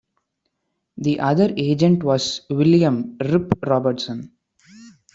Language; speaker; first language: English; non-native, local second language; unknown